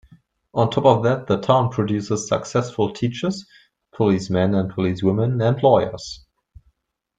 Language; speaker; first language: English; non-native, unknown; German